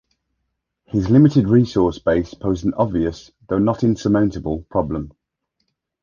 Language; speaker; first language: English; native; English